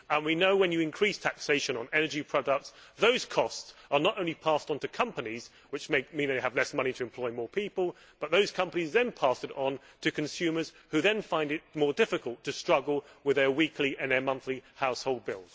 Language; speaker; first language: English; native; English